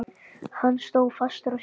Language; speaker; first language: Icelandic; native; Icelandic